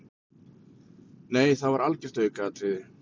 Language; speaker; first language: Icelandic; native; Icelandic